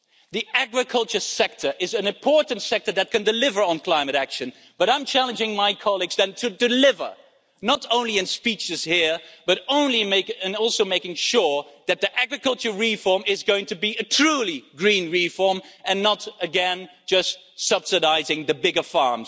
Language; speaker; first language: English; non-native, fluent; Dutch